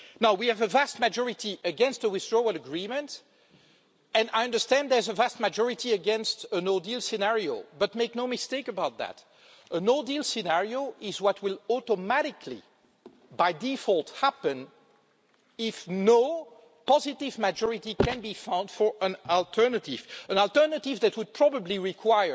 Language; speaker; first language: English; non-native, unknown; French